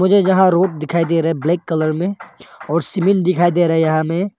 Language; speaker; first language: Hindi; non-native, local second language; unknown